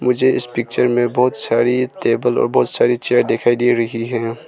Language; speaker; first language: Hindi; non-native, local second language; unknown